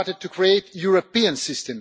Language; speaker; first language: English; non-native, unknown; Russian